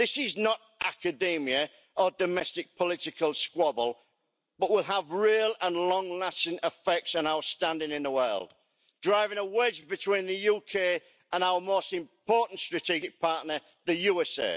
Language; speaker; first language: English; native; English